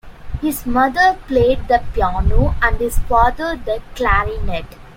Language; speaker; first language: English; non-native, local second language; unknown